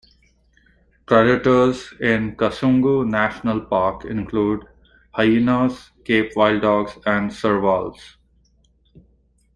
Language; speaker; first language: English; non-native, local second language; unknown